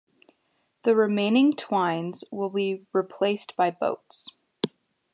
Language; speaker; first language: English; native; English